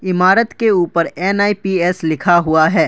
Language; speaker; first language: Hindi; non-native, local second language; Assamese